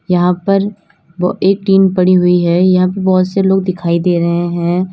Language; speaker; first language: Hindi; native; Hindi